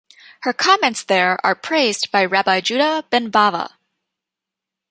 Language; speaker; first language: English; native; English